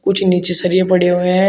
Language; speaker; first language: Hindi; native; Hindi